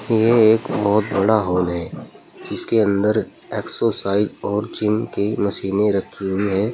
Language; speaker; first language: Hindi; native; Hindi